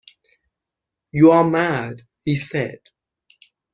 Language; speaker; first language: English; non-native, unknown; Persian